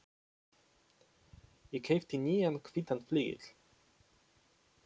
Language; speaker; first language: Icelandic; non-native, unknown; Polish